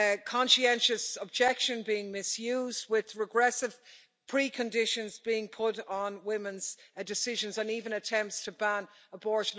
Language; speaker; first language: English; native; English